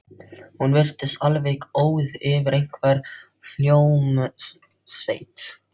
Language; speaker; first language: Icelandic; non-native, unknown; Filipino